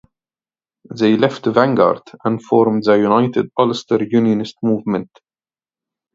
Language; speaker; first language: English; non-native, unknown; Arabic